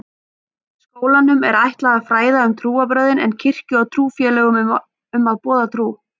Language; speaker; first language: Icelandic; native; Icelandic